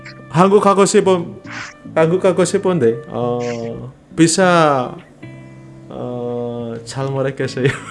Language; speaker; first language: Korean; non-native, learner; Indonesian